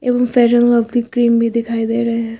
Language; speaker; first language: Hindi; native; Hindi